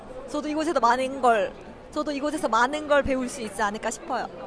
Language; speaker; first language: Korean; native; Korean